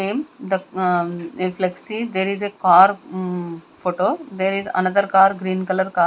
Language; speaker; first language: English; non-native, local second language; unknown